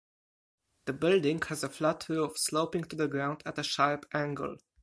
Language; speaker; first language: English; non-native, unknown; Polish